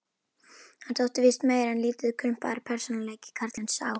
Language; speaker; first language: Icelandic; native; Icelandic